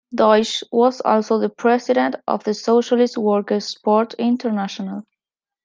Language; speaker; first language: English; non-native, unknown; Spanish